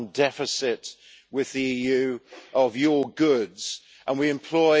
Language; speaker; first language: English; native; English